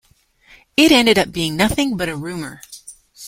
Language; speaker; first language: English; native; English